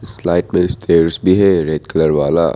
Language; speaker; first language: Hindi; non-native, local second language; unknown